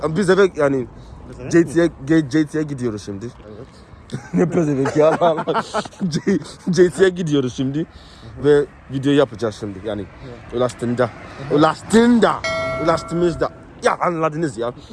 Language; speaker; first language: Turkish; non-native, learner; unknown